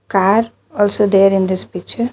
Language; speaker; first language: English; non-native, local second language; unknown